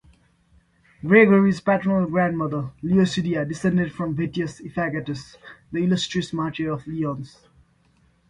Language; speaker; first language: English; non-native, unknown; Nepali